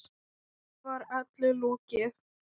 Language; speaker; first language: Icelandic; non-native, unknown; Thai